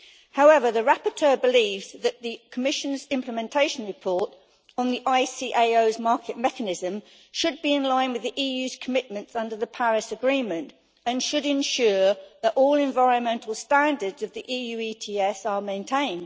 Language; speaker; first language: English; native; English